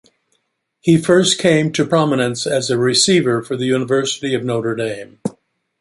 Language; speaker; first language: English; native; English